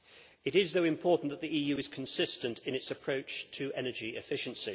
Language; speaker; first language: English; native; English